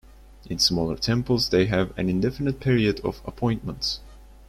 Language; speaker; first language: English; non-native, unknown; Turkish